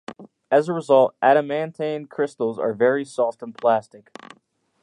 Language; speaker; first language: English; native; English